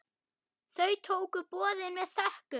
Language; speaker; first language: Icelandic; non-native, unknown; German